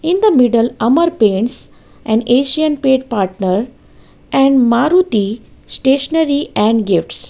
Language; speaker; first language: English; non-native, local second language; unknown